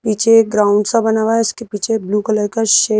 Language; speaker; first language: Hindi; native; Hindi